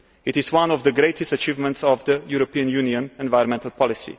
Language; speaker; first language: English; non-native, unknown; Slovenian